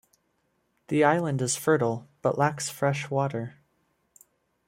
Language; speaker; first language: English; native; English